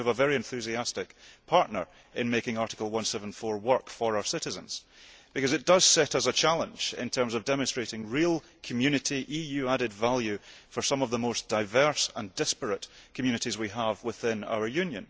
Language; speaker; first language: English; early bilingual, heritage; English